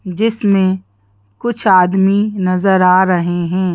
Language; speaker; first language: Hindi; native; Hindi